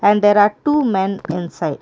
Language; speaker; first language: English; non-native, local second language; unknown